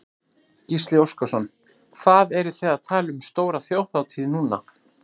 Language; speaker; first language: Icelandic; native; Icelandic